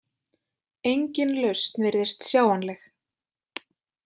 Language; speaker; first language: Icelandic; native; Icelandic